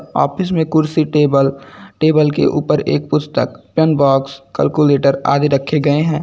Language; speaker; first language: Hindi; native; Hindi